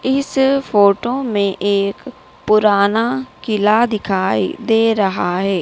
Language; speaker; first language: Hindi; native; Hindi